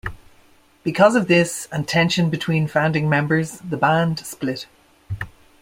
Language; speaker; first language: English; native; English